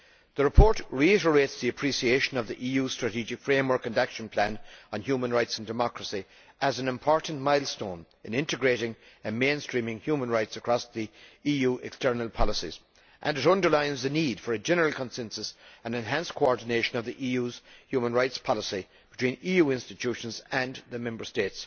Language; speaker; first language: English; native; English